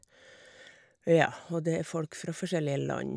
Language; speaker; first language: Norwegian; native; Norwegian